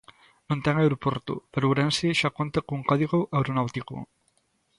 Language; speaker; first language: Galician; native; Galician